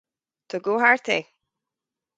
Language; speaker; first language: Irish; native; Irish